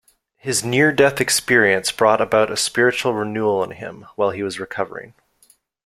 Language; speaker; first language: English; native; English